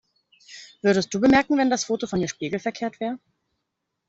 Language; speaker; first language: German; native; German